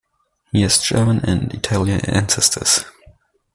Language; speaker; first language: English; non-native, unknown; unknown